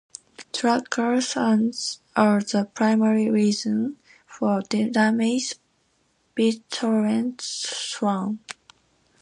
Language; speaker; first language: English; non-native, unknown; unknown